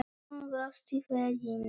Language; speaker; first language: Icelandic; non-native, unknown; Polish